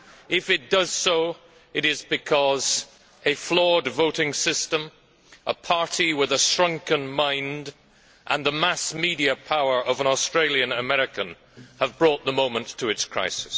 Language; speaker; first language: English; native; English